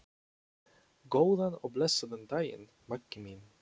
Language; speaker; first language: Icelandic; non-native, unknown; Polish